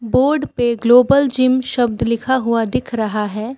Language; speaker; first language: Hindi; non-native, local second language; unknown